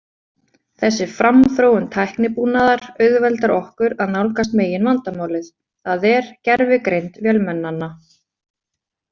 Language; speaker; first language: Icelandic; native; Icelandic